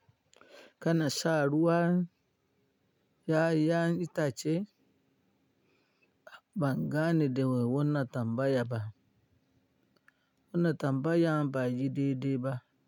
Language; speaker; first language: Hausa; non-native, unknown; Yoruba